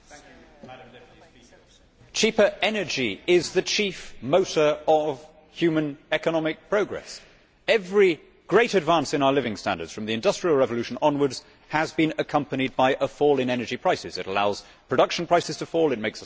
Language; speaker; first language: English; native; English